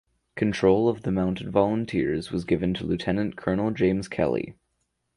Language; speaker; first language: English; native; English